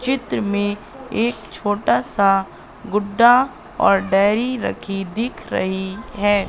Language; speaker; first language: Hindi; native; Hindi